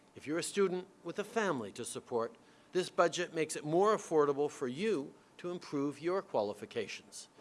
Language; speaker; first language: English; native; English